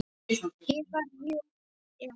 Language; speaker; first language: Icelandic; non-native, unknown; Polish